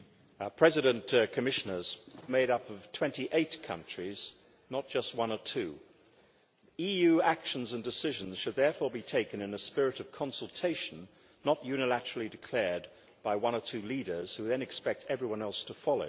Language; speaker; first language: English; native; English